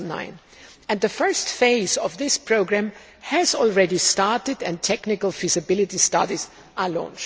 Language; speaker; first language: English; non-native, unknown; German